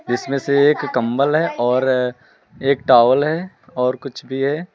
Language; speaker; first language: Hindi; native; Hindi